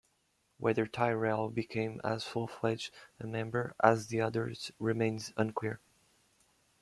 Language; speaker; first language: English; native; English